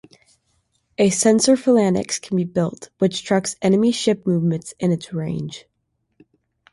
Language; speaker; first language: English; native; English